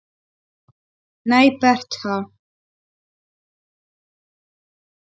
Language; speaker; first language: Icelandic; non-native, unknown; Polish